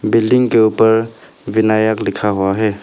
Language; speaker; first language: Hindi; non-native, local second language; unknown